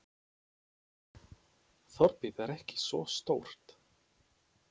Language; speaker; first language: Icelandic; non-native, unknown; Polish